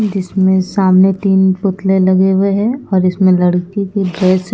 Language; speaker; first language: Hindi; non-native, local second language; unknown